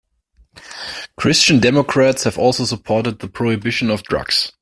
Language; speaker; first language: English; non-native, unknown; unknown